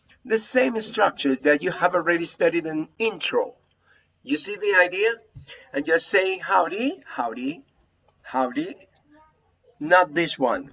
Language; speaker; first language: English; non-native, fluent; Spanish